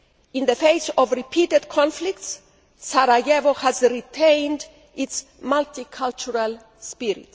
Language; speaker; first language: English; non-native, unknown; Greek